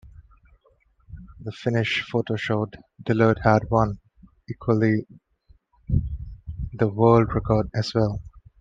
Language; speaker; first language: English; non-native, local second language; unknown